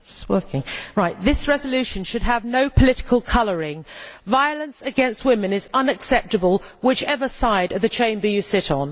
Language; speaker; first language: English; native; English